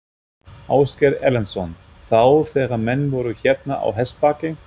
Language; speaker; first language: Icelandic; non-native, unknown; German